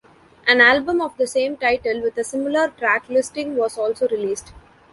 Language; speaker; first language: English; non-native, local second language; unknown